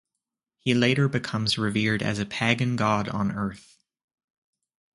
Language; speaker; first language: English; native; English